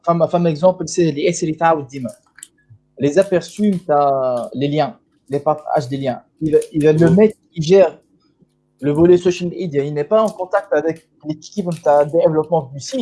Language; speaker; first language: French; non-native, local second language; Arabic